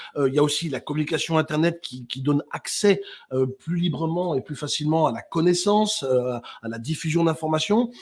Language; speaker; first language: French; native; French